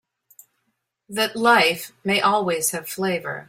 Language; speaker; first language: English; native; English